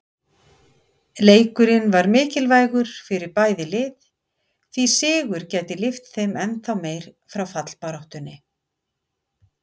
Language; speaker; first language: Icelandic; native; Icelandic